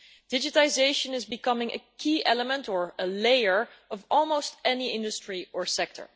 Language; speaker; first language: English; non-native, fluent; Dutch